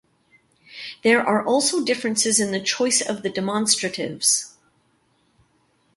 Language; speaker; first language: English; native; English